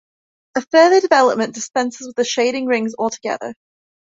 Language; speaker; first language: English; native; English